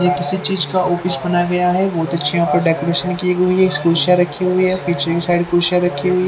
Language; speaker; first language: Hindi; native; Hindi